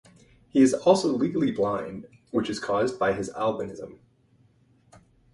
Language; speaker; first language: English; native; English